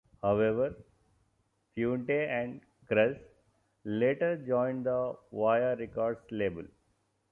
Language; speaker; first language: English; non-native, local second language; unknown